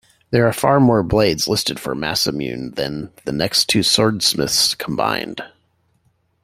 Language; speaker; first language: English; native; English